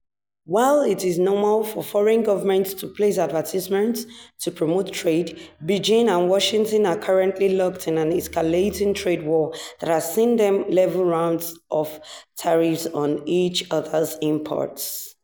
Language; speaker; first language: English; non-native, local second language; Yoruba